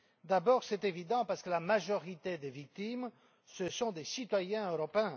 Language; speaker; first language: French; non-native, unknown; Romanian